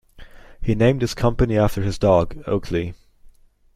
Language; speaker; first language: English; native; English